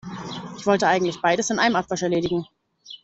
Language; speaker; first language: German; native; German